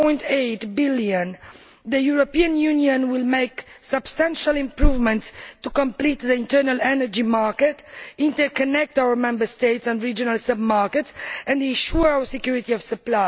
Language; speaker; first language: English; non-native, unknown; Romanian